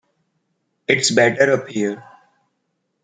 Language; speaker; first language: English; non-native, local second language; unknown